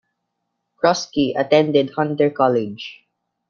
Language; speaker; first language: English; non-native, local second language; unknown